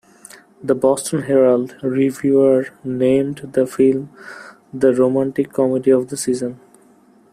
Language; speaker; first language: English; non-native, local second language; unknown